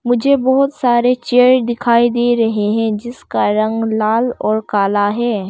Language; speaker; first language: Hindi; non-native, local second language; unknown